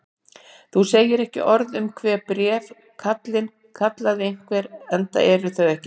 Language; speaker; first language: Icelandic; native; Icelandic